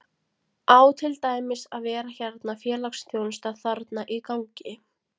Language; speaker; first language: Icelandic; non-native, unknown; Latvian